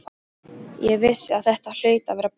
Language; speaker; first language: Icelandic; non-native, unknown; Polish